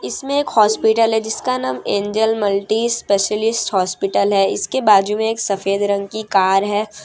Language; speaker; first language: Hindi; non-native, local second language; Gujarati